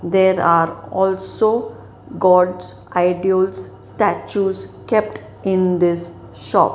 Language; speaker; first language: English; non-native, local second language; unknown